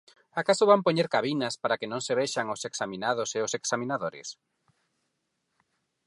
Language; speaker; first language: Galician; non-native, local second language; Spanish